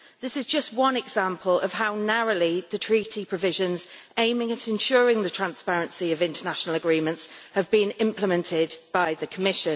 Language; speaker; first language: English; native; English